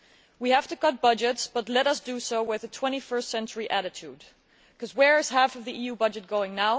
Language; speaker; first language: English; non-native, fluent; Dutch